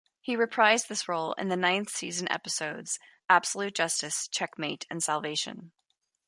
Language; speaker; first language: English; native; English